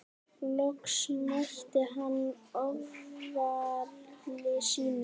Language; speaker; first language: Icelandic; native; Icelandic